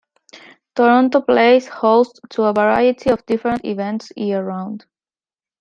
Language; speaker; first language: English; non-native, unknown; Spanish